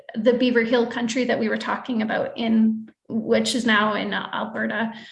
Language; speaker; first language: English; native; English